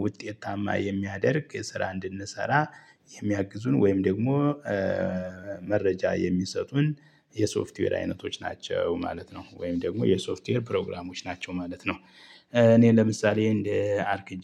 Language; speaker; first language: Amharic; native; Amharic